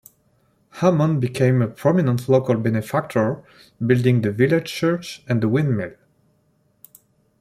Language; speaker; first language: English; non-native, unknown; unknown